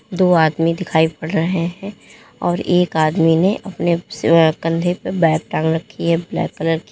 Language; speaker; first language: Hindi; native; Hindi